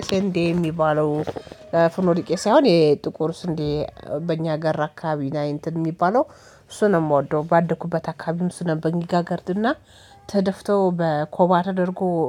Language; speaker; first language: Amharic; native; Amharic